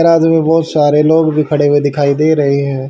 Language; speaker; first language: Hindi; native; Hindi